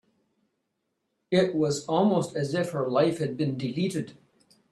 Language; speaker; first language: English; native; English